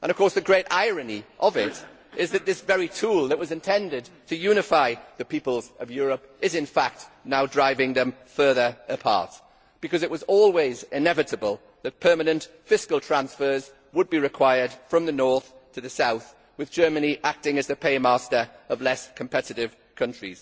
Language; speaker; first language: English; native; English